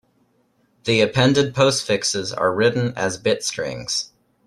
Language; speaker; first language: English; native; English